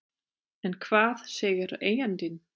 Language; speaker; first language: Icelandic; non-native, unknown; German